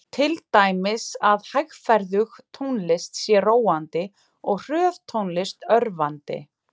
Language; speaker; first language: Icelandic; native; Icelandic